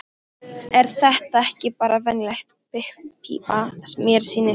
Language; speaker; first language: Icelandic; non-native, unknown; Polish